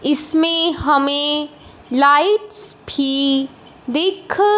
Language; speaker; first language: Hindi; non-native, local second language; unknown